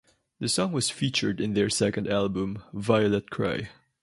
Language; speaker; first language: English; non-native, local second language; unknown